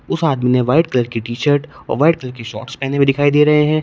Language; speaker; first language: Hindi; native; Hindi